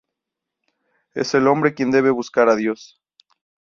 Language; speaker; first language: Spanish; native; Spanish